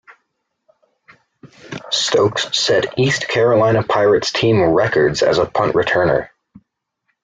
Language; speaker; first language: English; native; English